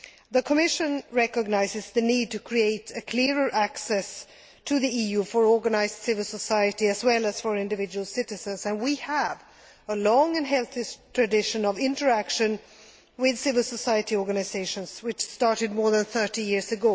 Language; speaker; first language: English; non-native, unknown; Swedish